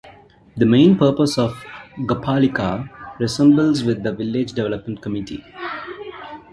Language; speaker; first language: English; non-native, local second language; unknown